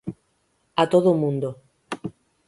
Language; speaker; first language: Galician; native; Galician